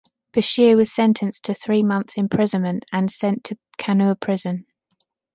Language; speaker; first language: English; native; English